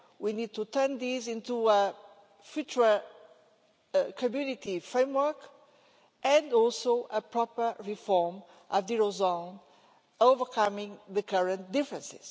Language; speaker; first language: English; non-native, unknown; Portuguese